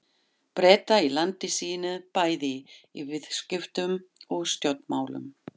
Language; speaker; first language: Icelandic; non-native, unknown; German